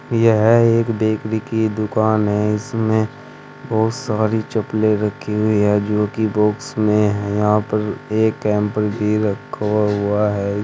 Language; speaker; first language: Hindi; native; Hindi